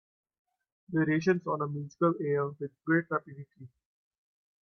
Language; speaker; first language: English; non-native, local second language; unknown